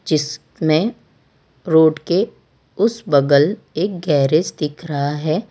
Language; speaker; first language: Hindi; non-native, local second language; Gujarati